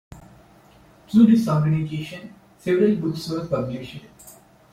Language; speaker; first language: English; non-native, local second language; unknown